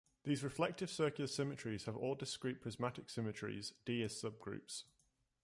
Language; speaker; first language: English; native; English